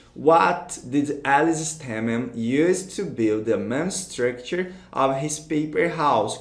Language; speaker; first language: English; non-native, fluent; Portuguese